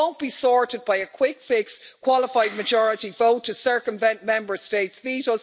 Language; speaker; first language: English; native; English